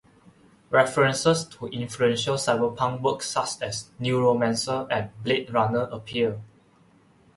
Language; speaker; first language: English; non-native, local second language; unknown